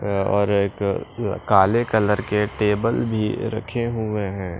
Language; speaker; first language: Hindi; non-native, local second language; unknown